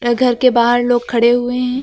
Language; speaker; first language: Hindi; native; Hindi